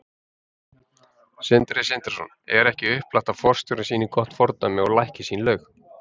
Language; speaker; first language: Icelandic; native; Icelandic